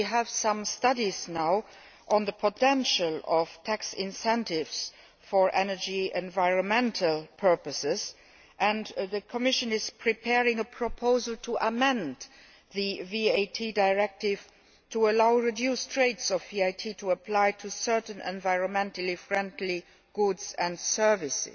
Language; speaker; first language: English; non-native, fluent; Luxembourgish